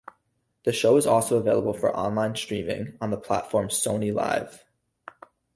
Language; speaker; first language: English; native; English